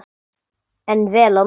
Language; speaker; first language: Icelandic; non-native, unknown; English